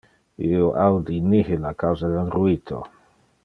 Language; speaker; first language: Interlingua; non-native, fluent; Dutch